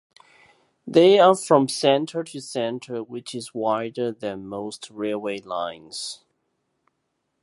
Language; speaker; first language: English; non-native, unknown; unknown